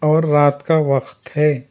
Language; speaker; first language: Hindi; non-native, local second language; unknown